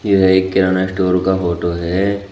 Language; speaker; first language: Hindi; native; Hindi